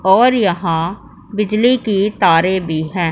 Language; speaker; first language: Hindi; non-native, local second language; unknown